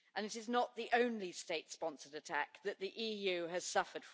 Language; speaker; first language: English; native; English